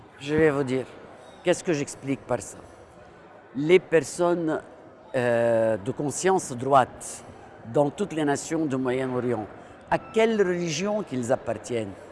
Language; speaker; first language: French; non-native, local second language; Arabic